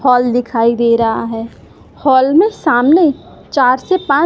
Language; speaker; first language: Hindi; native; Hindi